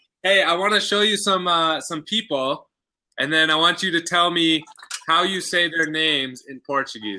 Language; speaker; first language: English; native; English